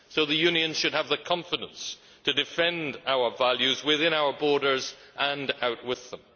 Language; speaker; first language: English; native; English